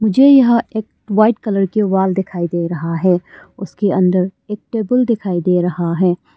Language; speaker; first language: Hindi; non-native, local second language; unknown